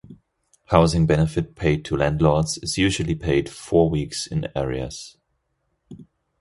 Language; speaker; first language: English; non-native, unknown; German